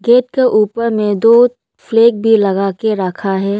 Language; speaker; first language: Hindi; non-native, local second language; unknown